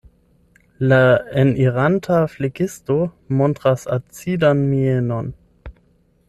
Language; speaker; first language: Esperanto; non-native, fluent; German